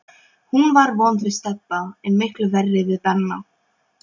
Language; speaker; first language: Icelandic; non-native, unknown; Polish